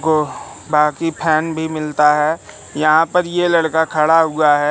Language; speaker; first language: Hindi; native; Hindi